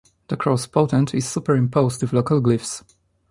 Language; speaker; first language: English; non-native, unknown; Polish